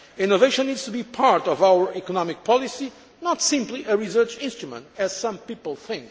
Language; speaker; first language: English; non-native, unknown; Portuguese